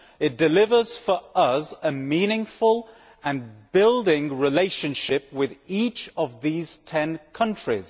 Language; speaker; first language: English; native; English